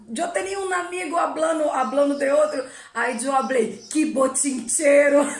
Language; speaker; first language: Portuguese; non-native, learner; Spanish